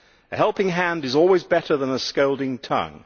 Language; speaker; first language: English; native; English